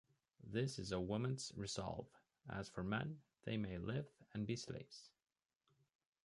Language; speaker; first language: English; native; English